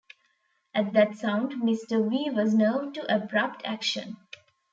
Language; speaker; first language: English; non-native, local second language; Tamil